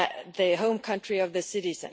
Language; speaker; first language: English; non-native, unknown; Estonian